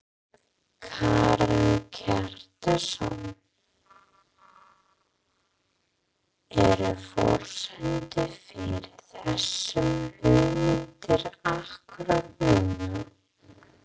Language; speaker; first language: Icelandic; non-native, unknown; English